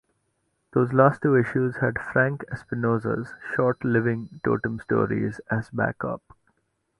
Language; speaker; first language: English; non-native, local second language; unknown